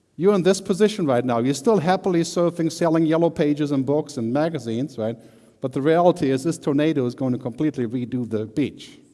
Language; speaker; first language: English; non-native, fluent; German